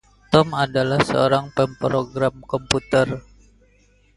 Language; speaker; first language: Indonesian; non-native, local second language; Minangkabau